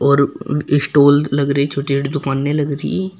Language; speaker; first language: Hindi; native; Hindi